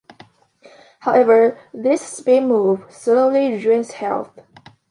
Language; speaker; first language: English; non-native, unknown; Chinese